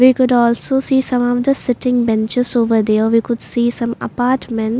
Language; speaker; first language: English; non-native, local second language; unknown